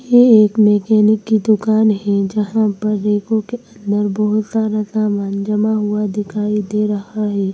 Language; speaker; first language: Hindi; native; Hindi